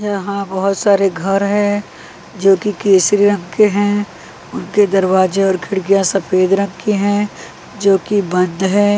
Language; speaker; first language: Hindi; non-native, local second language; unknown